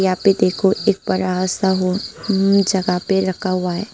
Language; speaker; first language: Hindi; non-native, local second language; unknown